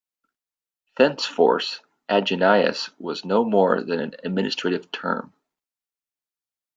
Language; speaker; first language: English; native; English